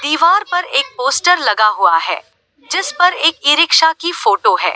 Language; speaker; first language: Hindi; native; Hindi